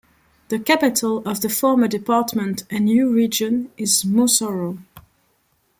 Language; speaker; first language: English; non-native, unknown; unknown